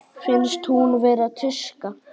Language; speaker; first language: Icelandic; native; Icelandic